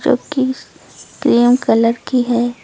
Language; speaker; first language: Hindi; native; Hindi